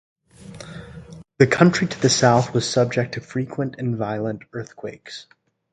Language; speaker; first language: English; native; English